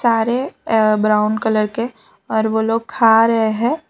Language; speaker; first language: Hindi; non-native, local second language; Gujarati